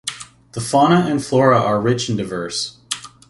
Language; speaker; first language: English; native; English